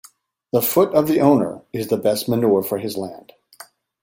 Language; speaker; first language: English; native; English